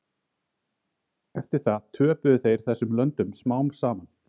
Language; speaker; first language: Icelandic; native; Icelandic